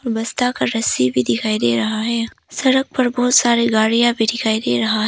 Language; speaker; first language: Hindi; early bilingual, other home language; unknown